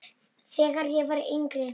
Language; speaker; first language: Icelandic; non-native, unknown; Polish